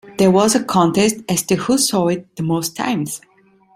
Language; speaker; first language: English; non-native, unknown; Italian